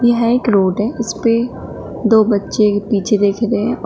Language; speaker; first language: Hindi; native; Hindi